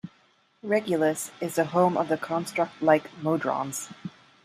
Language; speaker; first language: English; non-native, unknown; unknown